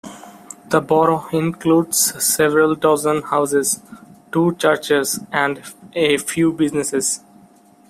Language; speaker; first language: English; non-native, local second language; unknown